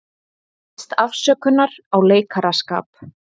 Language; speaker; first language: Icelandic; native; Icelandic